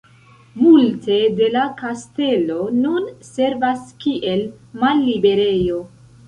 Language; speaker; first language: Esperanto; non-native, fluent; Central Kurdish